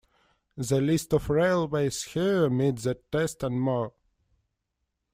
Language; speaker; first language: English; non-native, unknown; Russian